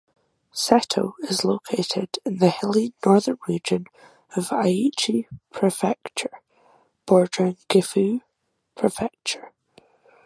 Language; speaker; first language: English; native; English